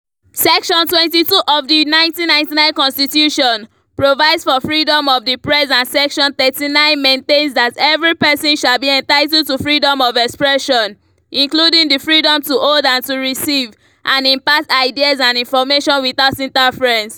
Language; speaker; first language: English; non-native, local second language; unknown